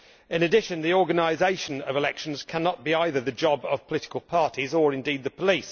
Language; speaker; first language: English; native; English